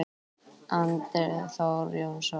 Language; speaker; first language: Icelandic; native; Icelandic